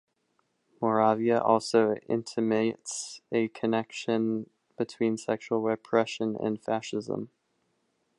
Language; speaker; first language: English; non-native, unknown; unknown